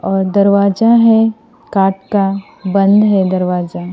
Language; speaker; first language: Hindi; non-native, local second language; Assamese